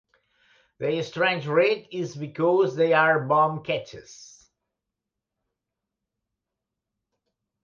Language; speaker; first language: English; non-native, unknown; Catalan